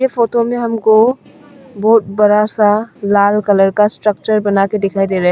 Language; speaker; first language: Hindi; non-native, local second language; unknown